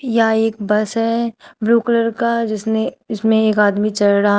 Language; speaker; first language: Hindi; native; Hindi